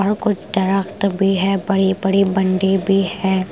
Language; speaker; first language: Hindi; non-native, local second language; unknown